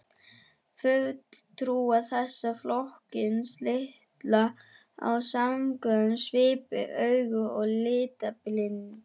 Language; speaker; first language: Icelandic; non-native, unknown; German